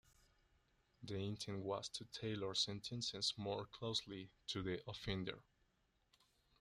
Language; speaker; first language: English; non-native, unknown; Spanish